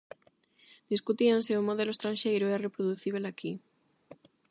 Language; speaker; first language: Galician; non-native, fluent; Spanish